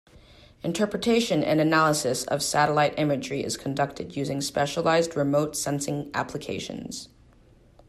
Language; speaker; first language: English; native; English